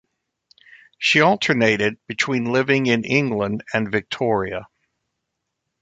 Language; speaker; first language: English; native; English